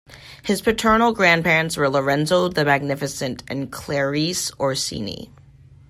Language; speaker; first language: English; native; English